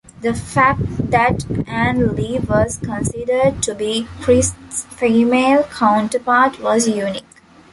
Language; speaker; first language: English; non-native, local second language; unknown